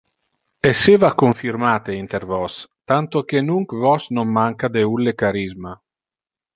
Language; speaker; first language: Interlingua; non-native, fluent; Italian